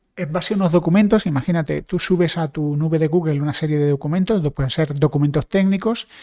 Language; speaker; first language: Spanish; native; Spanish